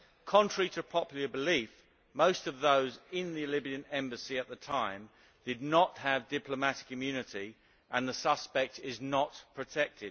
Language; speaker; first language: English; native; English